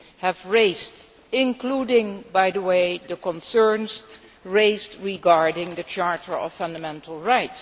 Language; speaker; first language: English; non-native, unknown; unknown